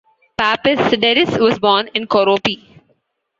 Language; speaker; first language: English; non-native, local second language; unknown